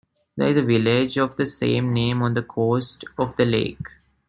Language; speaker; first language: English; non-native, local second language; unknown